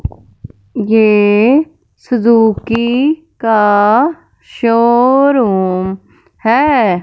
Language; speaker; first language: Hindi; non-native, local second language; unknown